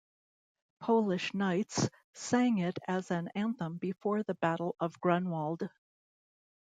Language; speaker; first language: English; native; English